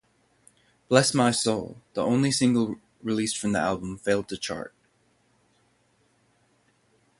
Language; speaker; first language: English; native; English